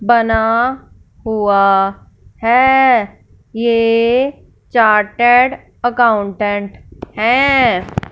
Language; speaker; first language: Hindi; non-native, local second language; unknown